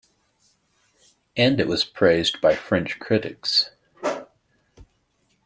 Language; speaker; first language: English; native; English